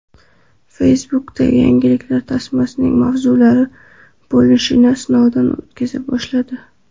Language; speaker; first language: Uzbek; non-native, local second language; Kara-Kalpak